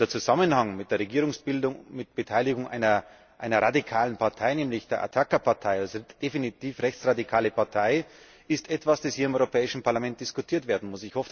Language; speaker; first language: German; native; German